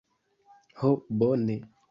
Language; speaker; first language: Esperanto; non-native, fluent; Kinyarwanda